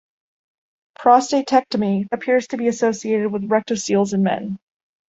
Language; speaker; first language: English; native; English